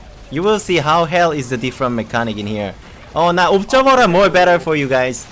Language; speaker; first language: English; non-native, learner; Korean